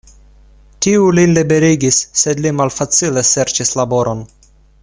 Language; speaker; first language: Esperanto; non-native, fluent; Russian